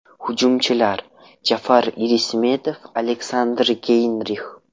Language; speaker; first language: Uzbek; non-native, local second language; Russian